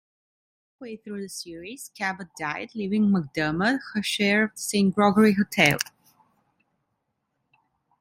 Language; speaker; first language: English; non-native, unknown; Italian